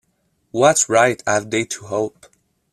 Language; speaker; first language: English; non-native, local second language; French